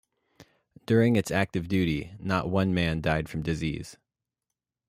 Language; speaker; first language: English; native; English